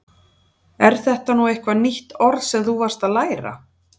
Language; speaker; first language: Icelandic; native; Icelandic